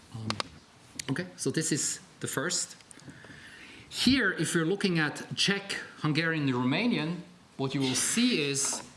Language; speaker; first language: English; non-native, fluent; German